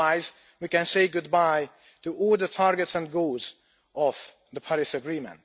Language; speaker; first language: English; non-native, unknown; Hungarian